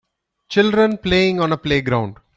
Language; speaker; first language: English; non-native, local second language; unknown